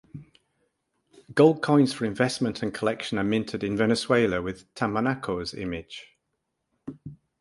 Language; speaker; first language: English; native; English